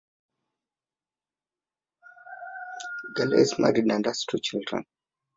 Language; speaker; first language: English; non-native, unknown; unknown